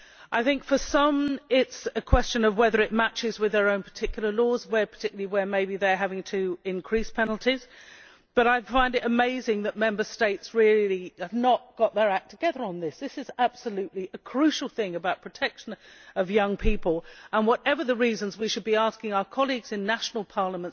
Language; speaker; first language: English; native; English